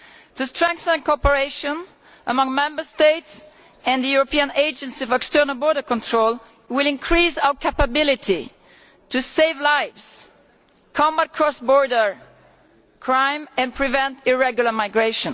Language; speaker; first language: English; non-native, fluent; Italian